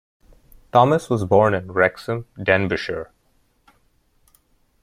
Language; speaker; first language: English; non-native, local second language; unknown